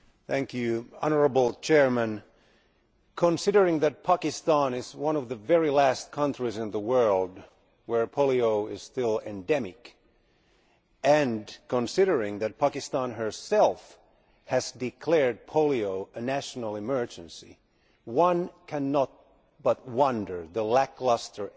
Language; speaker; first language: English; non-native, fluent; Finnish